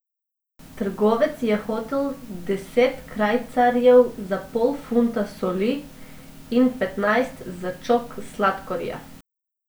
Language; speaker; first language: Slovenian; non-native, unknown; Macedonian